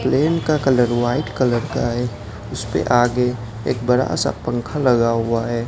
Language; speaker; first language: Hindi; non-native, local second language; Gujarati